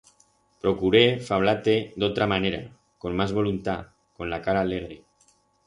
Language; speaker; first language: Aragonese; non-native, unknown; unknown